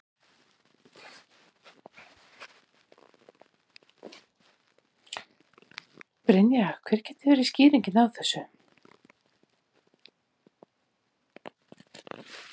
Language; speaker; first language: Icelandic; native; Icelandic